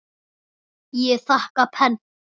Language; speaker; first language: Icelandic; native; Icelandic